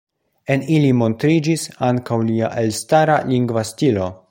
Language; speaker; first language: Esperanto; non-native, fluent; Polish